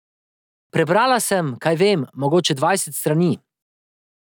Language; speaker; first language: Slovenian; native; Slovenian